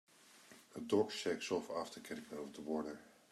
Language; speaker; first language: English; native; English